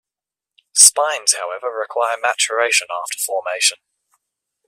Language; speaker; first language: English; native; English